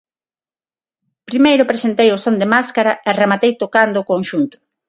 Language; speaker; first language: Galician; non-native, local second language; Spanish